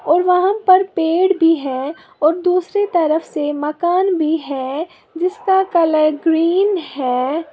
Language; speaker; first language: Hindi; native; Hindi